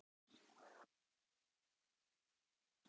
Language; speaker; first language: Icelandic; native; Icelandic